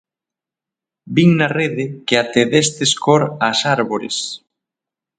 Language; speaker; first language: Galician; native; Galician